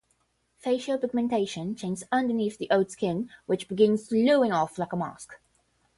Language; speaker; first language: English; non-native, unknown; Portuguese